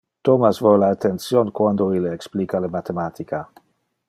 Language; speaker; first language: Interlingua; non-native, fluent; Dutch